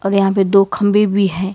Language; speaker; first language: Hindi; non-native, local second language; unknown